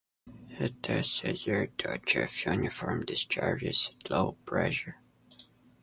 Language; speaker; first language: English; native; English